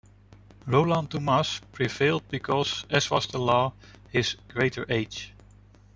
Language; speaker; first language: English; non-native, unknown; Dutch